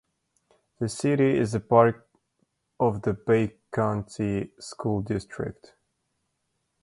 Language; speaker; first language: English; native; English